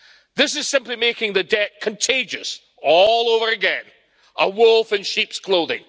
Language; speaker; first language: English; native; English